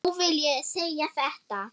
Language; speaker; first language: Icelandic; non-native, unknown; German